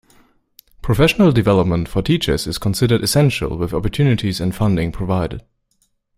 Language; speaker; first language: English; native; English